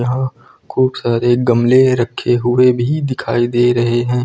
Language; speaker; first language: Hindi; native; Hindi